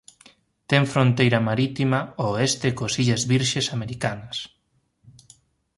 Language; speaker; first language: Galician; native; Galician